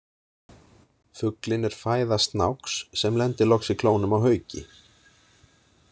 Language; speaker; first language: Icelandic; native; Icelandic